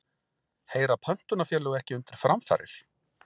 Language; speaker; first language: Icelandic; native; Icelandic